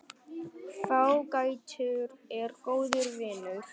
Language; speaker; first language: Icelandic; non-native, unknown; Vietnamese